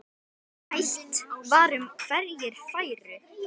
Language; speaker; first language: Icelandic; native; Icelandic